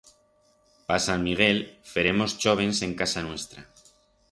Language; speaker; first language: Aragonese; non-native, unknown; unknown